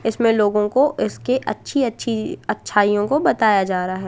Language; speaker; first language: Hindi; native; Hindi